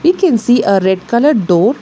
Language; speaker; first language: English; non-native, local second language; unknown